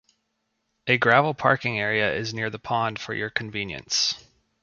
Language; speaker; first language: English; native; English